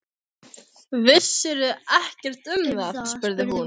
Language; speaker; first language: Icelandic; non-native, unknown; Filipino